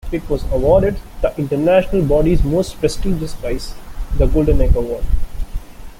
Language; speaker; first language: English; non-native, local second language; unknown